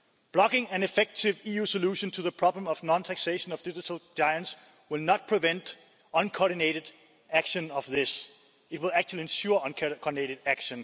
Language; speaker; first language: English; non-native, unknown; Danish